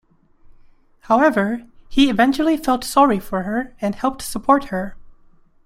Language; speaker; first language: English; non-native, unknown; Chinese